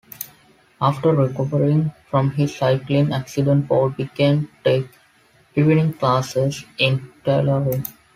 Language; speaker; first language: English; non-native, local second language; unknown